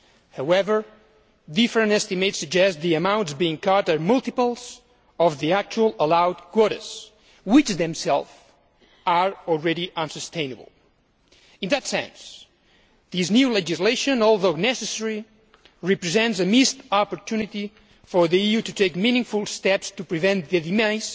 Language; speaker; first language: English; non-native, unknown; Spanish